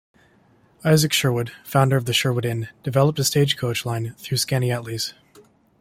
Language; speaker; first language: English; native; English